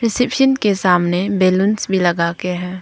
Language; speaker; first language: Hindi; non-native, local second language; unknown